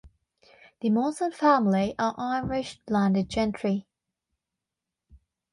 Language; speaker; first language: English; non-native, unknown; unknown